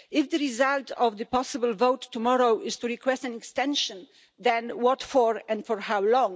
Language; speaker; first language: English; non-native, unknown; Polish